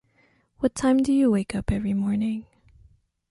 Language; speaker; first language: English; non-native, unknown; French